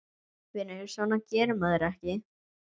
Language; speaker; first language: Icelandic; native; Icelandic